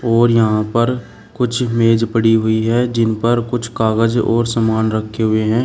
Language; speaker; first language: Hindi; native; Hindi